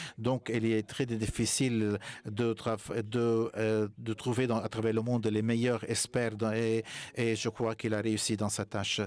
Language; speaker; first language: French; non-native, fluent; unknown